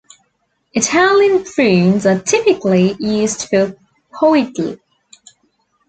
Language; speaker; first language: English; native; English